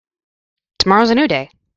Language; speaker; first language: English; native; English